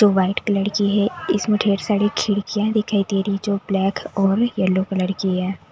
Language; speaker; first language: Hindi; native; Hindi